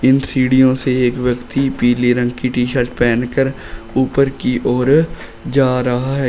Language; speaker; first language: Hindi; native; Hindi